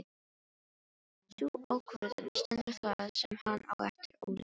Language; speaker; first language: Icelandic; non-native, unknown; Filipino